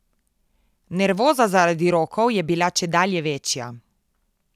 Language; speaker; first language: Slovenian; native; Slovenian